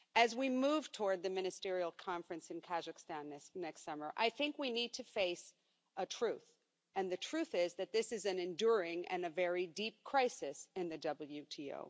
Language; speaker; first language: English; non-native, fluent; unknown